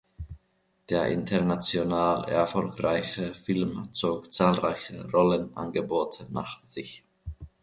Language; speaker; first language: German; non-native, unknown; Finnish